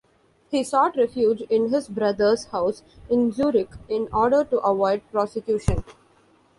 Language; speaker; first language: English; non-native, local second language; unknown